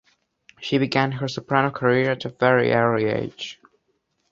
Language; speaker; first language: English; non-native, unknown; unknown